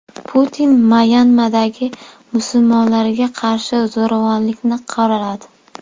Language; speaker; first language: Uzbek; native; Uzbek